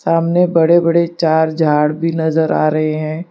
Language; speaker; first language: Hindi; non-native, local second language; Gujarati